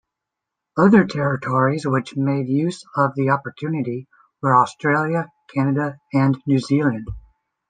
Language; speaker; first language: English; native; English